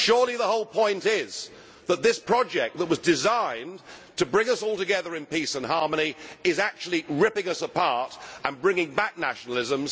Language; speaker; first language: English; native; English